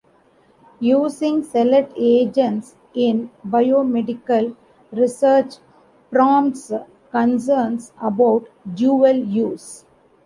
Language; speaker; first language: English; non-native, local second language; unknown